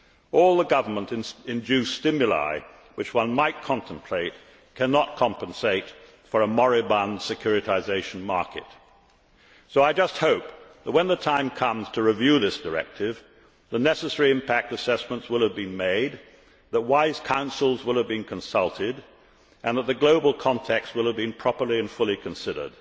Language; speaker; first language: English; native; English